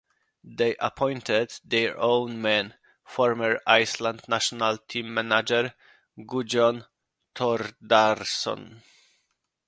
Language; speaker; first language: English; non-native, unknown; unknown